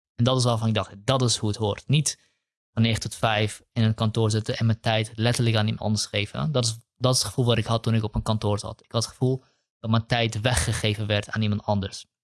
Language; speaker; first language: Dutch; early bilingual, other home language; Kurdish